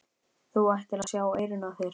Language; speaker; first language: Icelandic; native; Icelandic